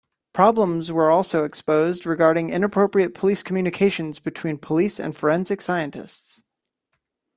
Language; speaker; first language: English; native; English